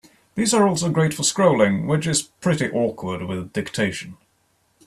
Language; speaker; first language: English; native; English